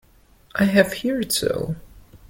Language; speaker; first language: English; non-native, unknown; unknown